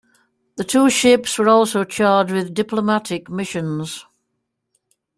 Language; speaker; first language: English; native; English